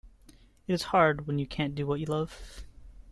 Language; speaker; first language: English; native; English